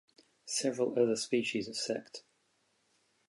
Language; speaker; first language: English; native; English